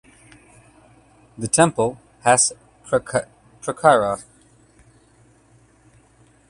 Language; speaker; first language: English; native; English